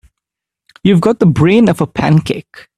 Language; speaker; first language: English; non-native, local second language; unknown